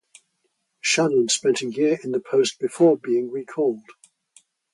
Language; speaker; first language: English; native; English